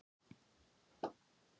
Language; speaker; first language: Icelandic; non-native, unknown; Thai